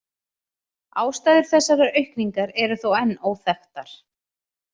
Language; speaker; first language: Icelandic; native; Icelandic